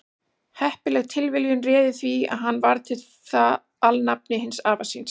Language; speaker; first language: Icelandic; native; Icelandic